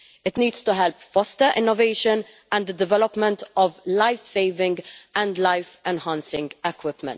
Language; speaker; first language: English; non-native, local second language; Maltese